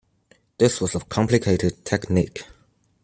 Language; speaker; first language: English; non-native, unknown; Chinese